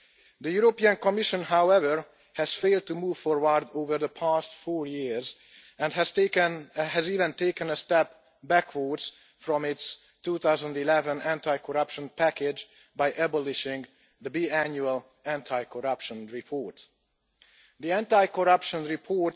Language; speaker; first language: English; non-native, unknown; Hungarian